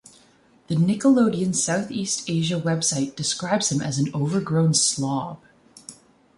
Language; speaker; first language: English; native; English